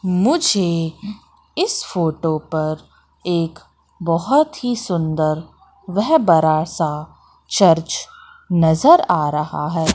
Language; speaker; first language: Hindi; native; Hindi